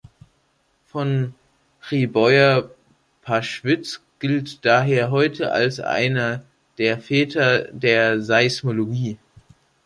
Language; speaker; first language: German; native; German